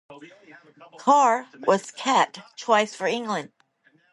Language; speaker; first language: English; native; English